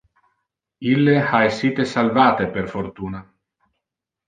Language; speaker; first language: Interlingua; non-native, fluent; Italian